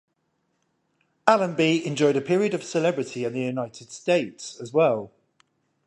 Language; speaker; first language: English; native; English